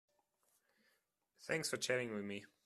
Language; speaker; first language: English; non-native, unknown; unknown